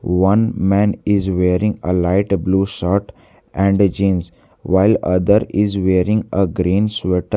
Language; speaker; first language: English; non-native, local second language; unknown